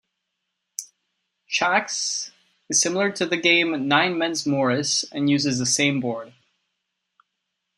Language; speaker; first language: English; non-native, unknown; Czech